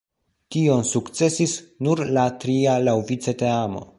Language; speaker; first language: Esperanto; non-native, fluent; Polish